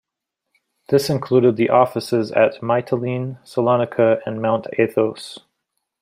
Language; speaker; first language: English; native; English